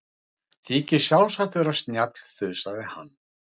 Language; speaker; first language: Icelandic; non-native, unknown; Russian